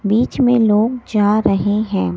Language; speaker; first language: Hindi; native; Hindi